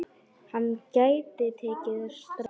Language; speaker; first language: Icelandic; non-native, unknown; Polish